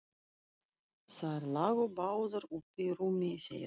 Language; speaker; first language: Icelandic; non-native, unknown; Russian